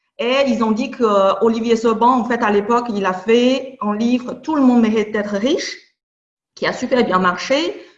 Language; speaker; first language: French; non-native, fluent; Chinese